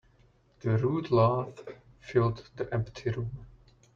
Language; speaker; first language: English; non-native, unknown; Czech